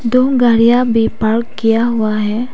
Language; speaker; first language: Hindi; non-native, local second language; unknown